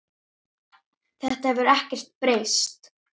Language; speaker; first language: Icelandic; native; Icelandic